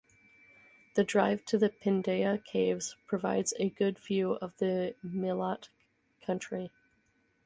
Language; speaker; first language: English; native; English